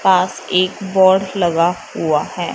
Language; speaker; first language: Hindi; non-native, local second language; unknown